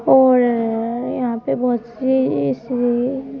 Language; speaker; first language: Hindi; native; Hindi